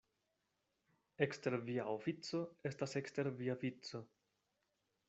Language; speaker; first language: Esperanto; non-native, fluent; Spanish